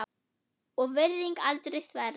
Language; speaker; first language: Icelandic; non-native, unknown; German